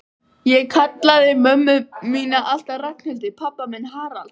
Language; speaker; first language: Icelandic; native; Icelandic